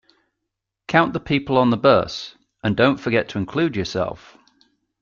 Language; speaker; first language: English; native; English